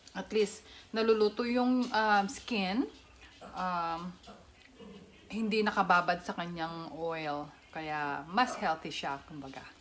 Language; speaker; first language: Filipino; non-native, local second language; Pampanga